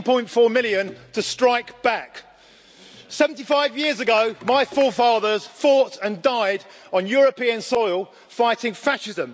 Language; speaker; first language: English; native; English